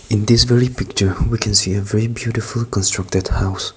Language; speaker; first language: English; non-native, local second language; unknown